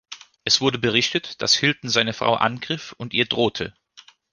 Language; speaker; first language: German; native; German